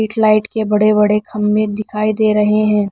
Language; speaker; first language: Hindi; non-native, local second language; Punjabi